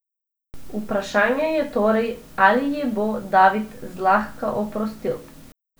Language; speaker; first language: Slovenian; non-native, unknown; Macedonian